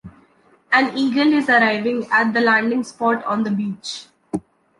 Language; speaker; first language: English; non-native, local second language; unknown